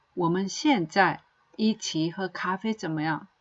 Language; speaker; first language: Chinese; non-native, fluent; Korean